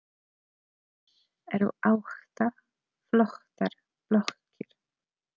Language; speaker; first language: Icelandic; non-native, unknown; Polish